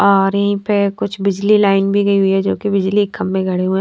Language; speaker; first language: Hindi; native; Hindi